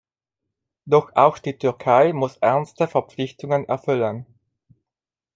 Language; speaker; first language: German; non-native, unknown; Italian